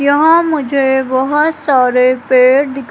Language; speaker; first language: Hindi; native; Hindi